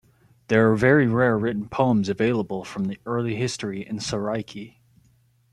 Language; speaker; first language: English; native; English